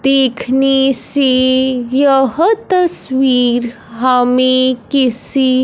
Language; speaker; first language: Hindi; non-native, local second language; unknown